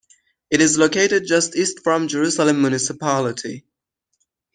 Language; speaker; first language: English; non-native, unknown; Persian